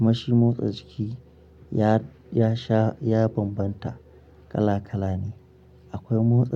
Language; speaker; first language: Hausa; non-native, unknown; Akan